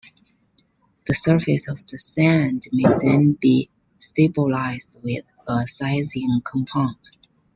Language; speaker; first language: English; non-native, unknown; Chinese